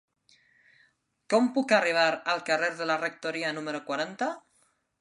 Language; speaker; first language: Catalan; non-native, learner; Spanish